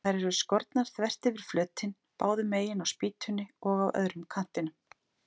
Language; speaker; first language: Icelandic; native; Icelandic